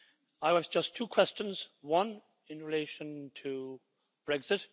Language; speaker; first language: English; native; English